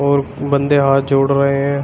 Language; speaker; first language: Hindi; native; Hindi